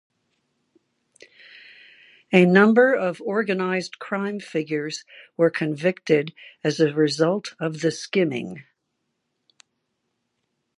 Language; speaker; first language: English; native; English